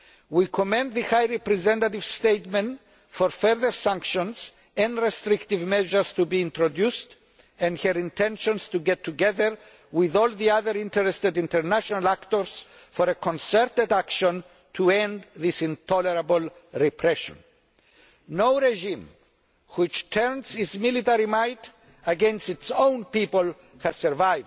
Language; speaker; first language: English; non-native, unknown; Greek